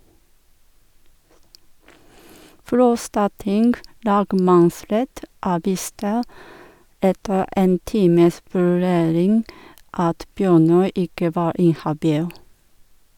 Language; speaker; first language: Norwegian; non-native, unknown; Japanese